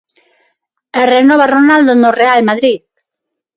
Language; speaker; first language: Galician; non-native, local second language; Spanish